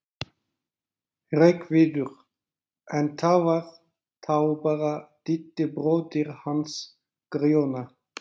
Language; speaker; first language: Icelandic; non-native, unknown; Turkish